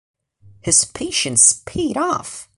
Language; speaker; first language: English; non-native, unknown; Portuguese